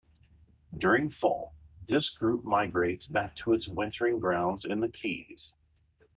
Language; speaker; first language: English; native; English